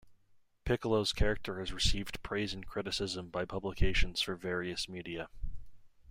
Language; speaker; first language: English; native; English